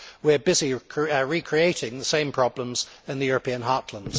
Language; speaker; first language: English; native; English